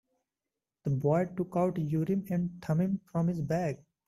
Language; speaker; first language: English; non-native, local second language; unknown